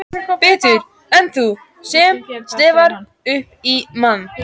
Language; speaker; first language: Icelandic; native; Icelandic